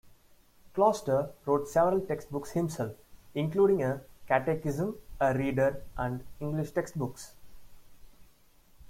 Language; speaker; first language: English; non-native, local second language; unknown